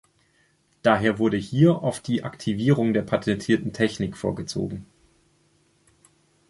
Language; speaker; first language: German; native; German